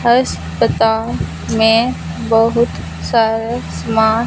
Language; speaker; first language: Hindi; non-native, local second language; Punjabi